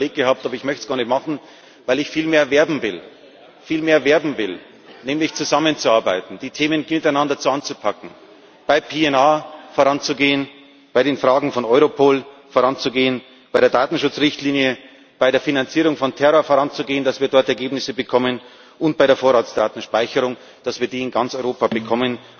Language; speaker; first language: German; native; German